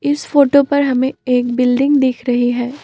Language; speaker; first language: Hindi; non-native, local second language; Assamese